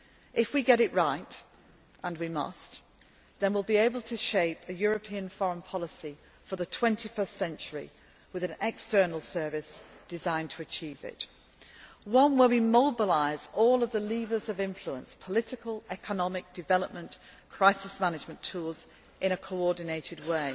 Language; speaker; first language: English; native; English